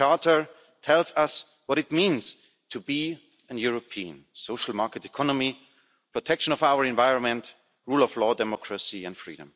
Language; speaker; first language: English; non-native, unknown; German